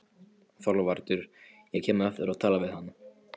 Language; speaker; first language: Icelandic; non-native, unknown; Polish